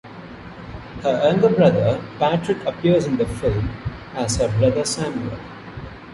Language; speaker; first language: English; non-native, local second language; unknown